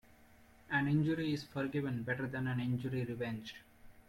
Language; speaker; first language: English; non-native, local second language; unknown